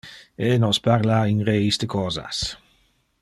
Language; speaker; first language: Interlingua; non-native, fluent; Dutch